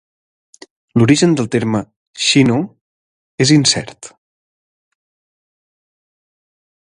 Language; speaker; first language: Catalan; native; Catalan